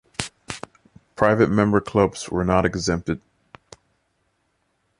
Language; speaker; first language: English; native; English